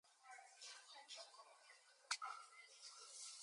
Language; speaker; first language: English; native; English